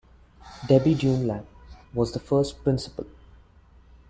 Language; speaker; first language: English; non-native, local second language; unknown